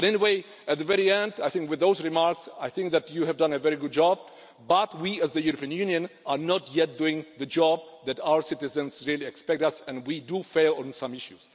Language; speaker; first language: English; non-native, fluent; Czech